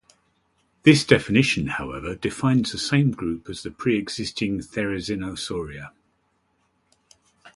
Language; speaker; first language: English; native; English